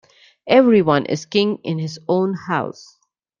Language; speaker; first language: English; non-native, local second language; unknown